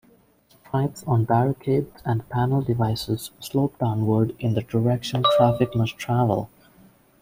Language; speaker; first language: English; non-native, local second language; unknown